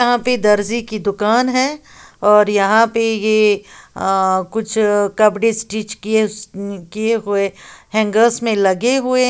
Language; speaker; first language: Hindi; native; Hindi